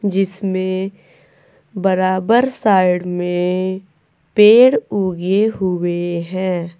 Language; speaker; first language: Hindi; native; Hindi